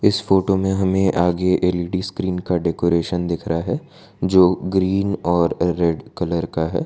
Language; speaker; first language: Hindi; non-native, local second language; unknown